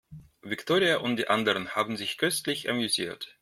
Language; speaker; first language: German; non-native, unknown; Russian